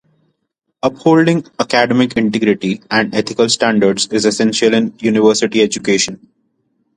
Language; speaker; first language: English; non-native, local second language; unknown